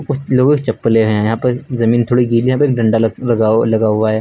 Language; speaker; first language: Hindi; native; Hindi